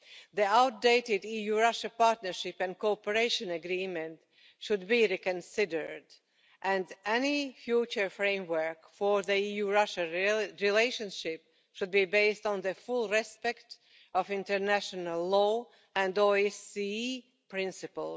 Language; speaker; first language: English; non-native, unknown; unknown